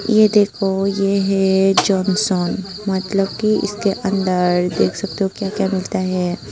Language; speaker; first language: Hindi; non-native, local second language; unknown